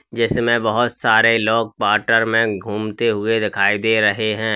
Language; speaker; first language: Hindi; native; Hindi